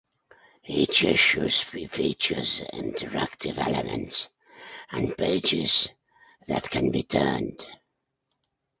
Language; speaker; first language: English; native; English